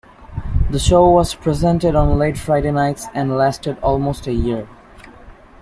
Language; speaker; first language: English; native; English